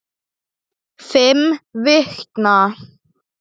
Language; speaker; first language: Icelandic; non-native, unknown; Polish